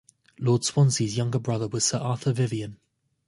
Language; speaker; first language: English; native; English